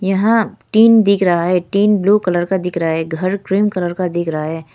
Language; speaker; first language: Hindi; non-native, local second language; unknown